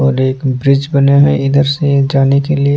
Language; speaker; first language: Hindi; non-native, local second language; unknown